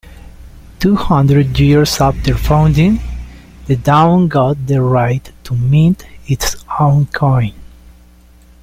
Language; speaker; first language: English; native; English